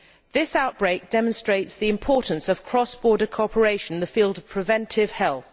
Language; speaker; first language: English; native; English